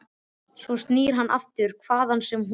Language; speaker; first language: Icelandic; native; Icelandic